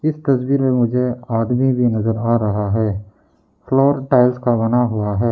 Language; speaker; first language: Hindi; early bilingual, other home language; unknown